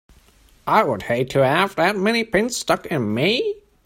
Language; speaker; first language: English; non-native, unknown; German